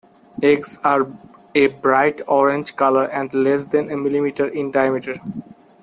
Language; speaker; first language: English; non-native, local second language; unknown